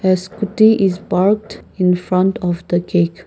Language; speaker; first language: English; non-native, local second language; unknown